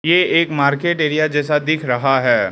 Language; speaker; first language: Hindi; early bilingual, other home language; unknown